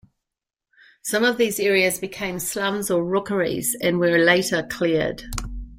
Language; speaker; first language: English; native; English